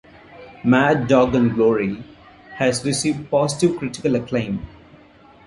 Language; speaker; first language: English; non-native, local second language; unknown